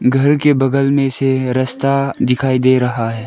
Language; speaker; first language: Hindi; early bilingual, other home language; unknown